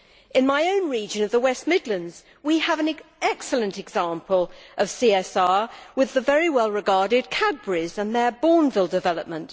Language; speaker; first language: English; native; English